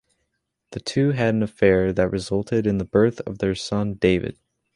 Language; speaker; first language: English; native; English